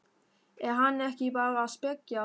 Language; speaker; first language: Icelandic; non-native, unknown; German